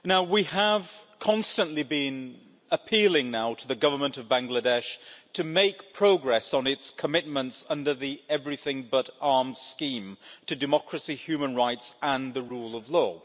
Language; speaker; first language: English; native; English